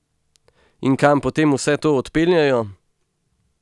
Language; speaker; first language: Slovenian; native; Slovenian